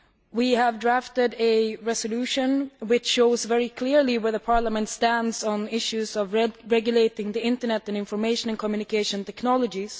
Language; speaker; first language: English; non-native, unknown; Swedish